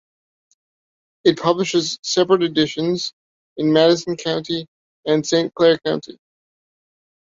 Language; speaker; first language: English; native; English